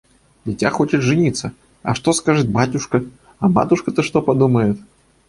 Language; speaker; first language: Russian; native; Russian